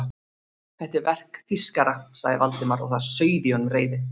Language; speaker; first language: Icelandic; native; Icelandic